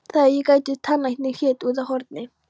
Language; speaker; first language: Icelandic; non-native, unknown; Polish